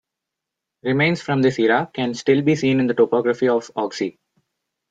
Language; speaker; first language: English; non-native, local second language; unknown